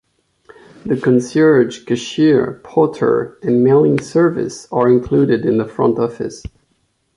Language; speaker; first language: English; non-native, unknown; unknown